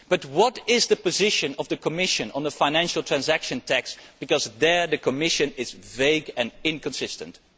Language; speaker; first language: English; non-native, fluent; Dutch